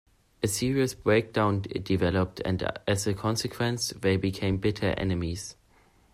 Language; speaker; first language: English; non-native, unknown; German